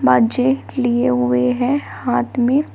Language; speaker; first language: Hindi; native; Hindi